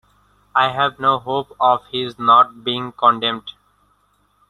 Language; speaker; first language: English; non-native, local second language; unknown